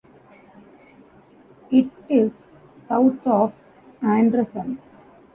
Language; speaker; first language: English; non-native, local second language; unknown